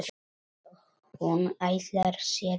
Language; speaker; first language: Icelandic; non-native, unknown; Polish